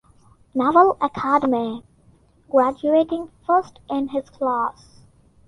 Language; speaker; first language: English; non-native, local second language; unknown